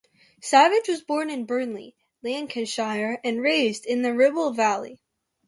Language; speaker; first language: English; native; English